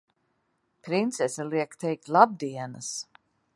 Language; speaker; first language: Latvian; early bilingual, heritage; Latvian